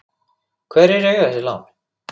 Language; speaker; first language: Icelandic; native; Icelandic